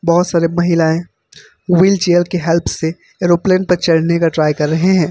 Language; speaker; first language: Hindi; native; Hindi